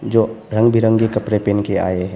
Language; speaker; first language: Hindi; non-native, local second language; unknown